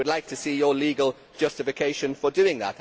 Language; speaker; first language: English; native; English